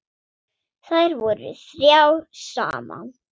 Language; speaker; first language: Icelandic; non-native, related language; Swedish